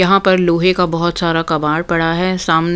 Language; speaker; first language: Hindi; non-native, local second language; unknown